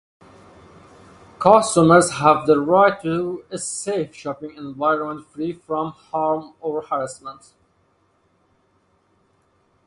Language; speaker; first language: English; non-native, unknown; Persian